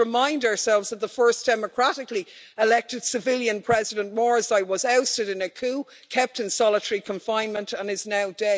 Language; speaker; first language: English; native; English